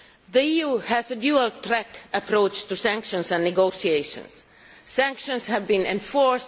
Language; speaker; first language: English; non-native, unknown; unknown